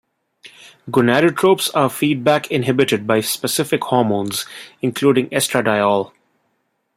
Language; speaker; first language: English; non-native, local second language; Bangla